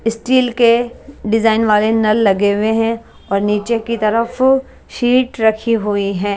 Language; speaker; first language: Hindi; non-native, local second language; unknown